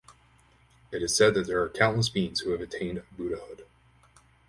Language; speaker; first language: English; native; English